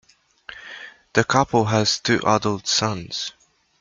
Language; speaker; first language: English; native; English